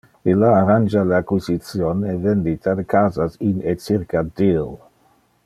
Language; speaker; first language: Interlingua; non-native, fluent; Dutch